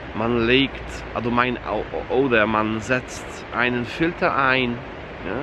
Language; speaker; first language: German; non-native, fluent; Polish